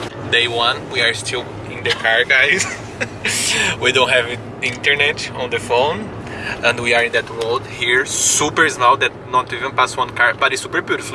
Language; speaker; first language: English; non-native, learner; Portuguese